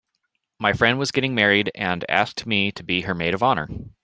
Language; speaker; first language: English; native; English